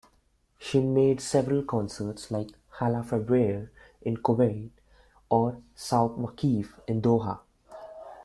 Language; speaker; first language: English; non-native, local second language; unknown